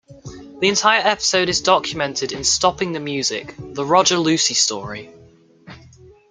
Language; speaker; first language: English; native; English